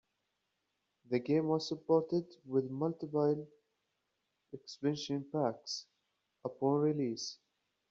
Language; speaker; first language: English; native; English